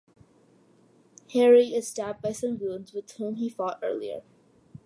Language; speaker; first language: English; early bilingual, other home language; Malayalam